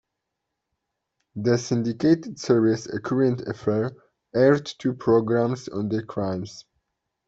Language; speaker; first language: English; non-native, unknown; Polish